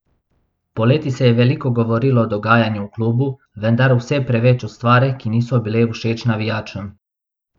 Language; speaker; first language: Slovenian; non-native, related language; Bosnian